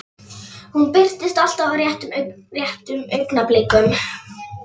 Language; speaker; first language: Icelandic; non-native, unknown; Polish